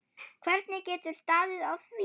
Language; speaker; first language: Icelandic; non-native, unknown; German